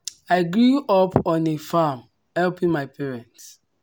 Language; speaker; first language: English; non-native, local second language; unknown